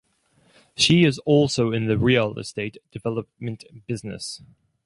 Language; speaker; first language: English; non-native, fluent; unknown